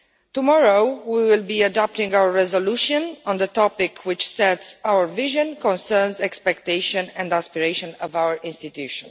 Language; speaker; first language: English; non-native, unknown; Romanian